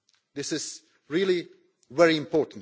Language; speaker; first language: English; non-native, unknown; Russian